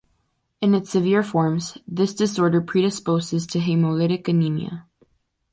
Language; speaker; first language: English; native; English